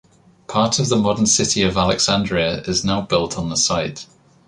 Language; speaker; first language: English; native; English